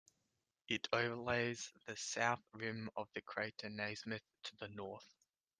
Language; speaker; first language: English; native; English